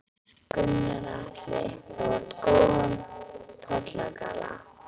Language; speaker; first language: Icelandic; native; Icelandic